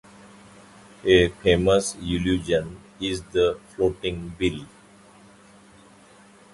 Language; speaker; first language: English; non-native, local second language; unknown